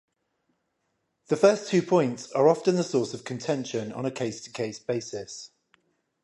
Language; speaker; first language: English; native; English